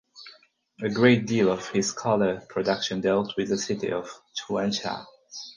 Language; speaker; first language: English; non-native, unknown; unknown